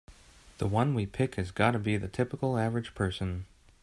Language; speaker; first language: English; native; English